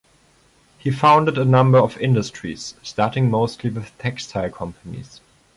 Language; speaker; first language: English; non-native, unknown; German